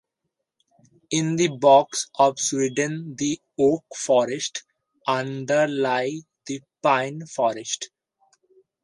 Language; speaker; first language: English; non-native, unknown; Bangla